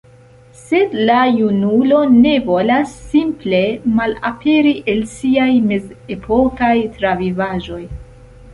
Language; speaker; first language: Esperanto; non-native, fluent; Central Kurdish